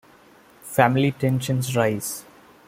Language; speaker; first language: English; non-native, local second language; Malayalam